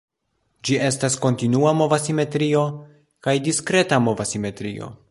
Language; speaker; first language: Esperanto; non-native, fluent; Polish